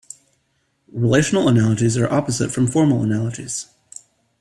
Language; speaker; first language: English; native; English